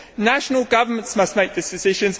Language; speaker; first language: English; native; English